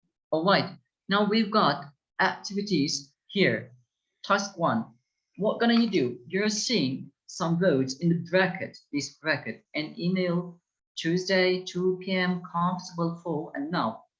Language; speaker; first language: English; non-native, fluent; Turkish